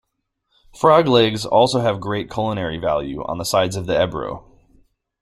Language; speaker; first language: English; native; English